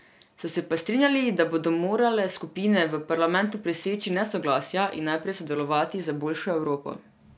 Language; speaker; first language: Slovenian; non-native, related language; Serbian